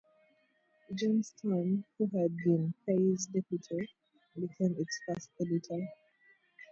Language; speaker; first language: English; native; English